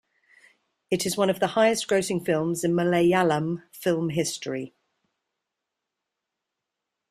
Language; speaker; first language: English; native; English